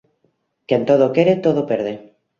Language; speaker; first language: Galician; native; Galician